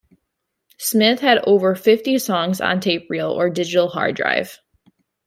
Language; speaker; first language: English; native; English